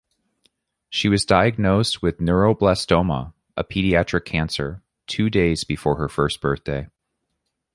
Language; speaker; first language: English; native; English